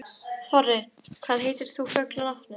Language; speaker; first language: Icelandic; native; Icelandic